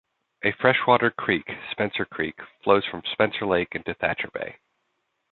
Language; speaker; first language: English; native; English